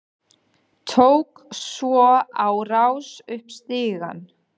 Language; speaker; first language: Icelandic; non-native, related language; Danish